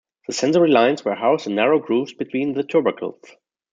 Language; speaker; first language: English; non-native, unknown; German